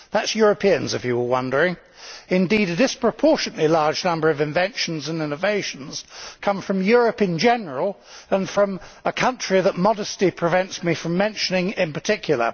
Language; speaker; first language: English; native; English